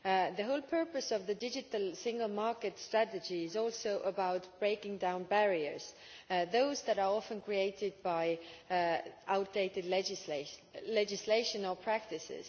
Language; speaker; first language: English; non-native, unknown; Estonian